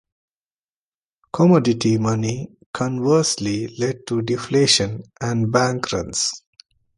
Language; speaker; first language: English; non-native, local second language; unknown